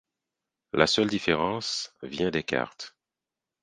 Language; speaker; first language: French; non-native, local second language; Haitian Creole